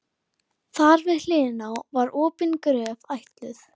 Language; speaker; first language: Icelandic; native; Icelandic